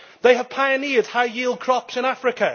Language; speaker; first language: English; native; English